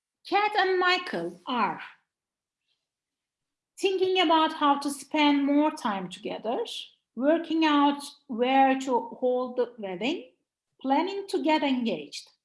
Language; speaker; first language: English; non-native, fluent; Turkish